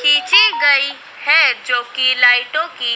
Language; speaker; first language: Hindi; native; Hindi